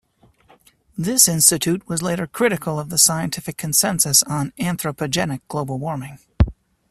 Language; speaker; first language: English; native; English